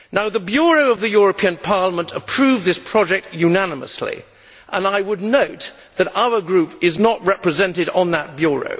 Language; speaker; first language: English; native; English